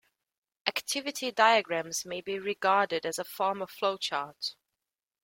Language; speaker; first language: English; native; English